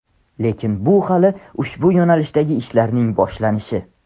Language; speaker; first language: Uzbek; non-native, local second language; Tajik